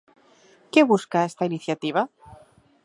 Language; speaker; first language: Galician; native; Galician